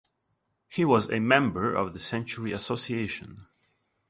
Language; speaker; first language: English; non-native, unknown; Russian